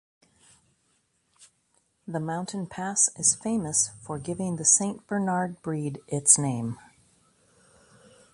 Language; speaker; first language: English; native; English